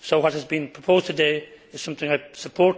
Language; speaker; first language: English; native; English